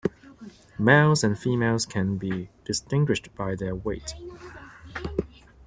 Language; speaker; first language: English; non-native, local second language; Cantonese